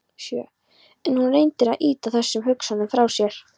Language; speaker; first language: Icelandic; non-native, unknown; Polish